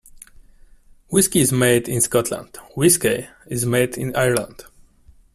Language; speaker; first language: English; non-native, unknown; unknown